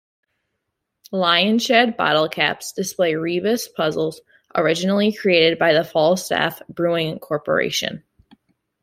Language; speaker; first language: English; native; English